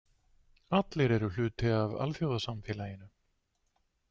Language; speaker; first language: Icelandic; native; Icelandic